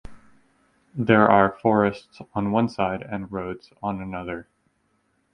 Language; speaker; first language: English; native; English